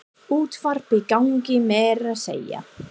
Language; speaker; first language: Icelandic; non-native, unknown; English